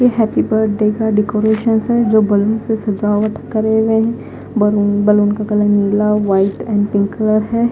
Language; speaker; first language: Hindi; non-native, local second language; Punjabi